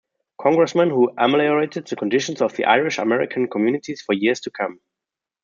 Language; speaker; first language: English; non-native, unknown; German